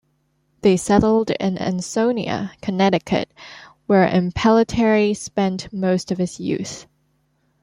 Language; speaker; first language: English; non-native, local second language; Cantonese